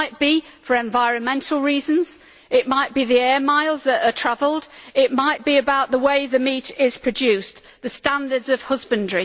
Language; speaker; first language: English; native; English